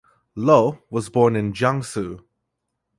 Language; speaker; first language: English; native; English